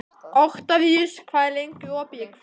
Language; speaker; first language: Icelandic; native; Icelandic